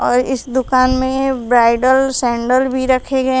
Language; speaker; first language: Hindi; native; Hindi